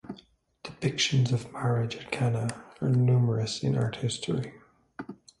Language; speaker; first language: English; native; English